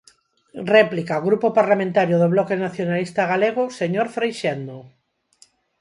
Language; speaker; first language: Galician; non-native, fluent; Spanish